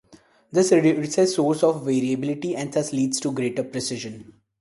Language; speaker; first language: English; non-native, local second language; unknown